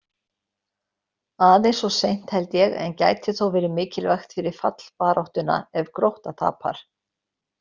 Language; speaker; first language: Icelandic; native; Icelandic